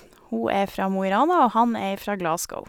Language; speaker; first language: Norwegian; native; Norwegian